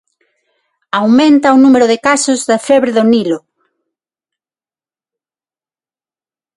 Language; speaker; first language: Galician; non-native, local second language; Spanish